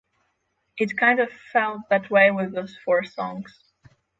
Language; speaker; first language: English; non-native, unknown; Polish